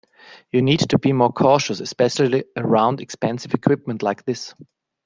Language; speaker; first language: English; non-native, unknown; German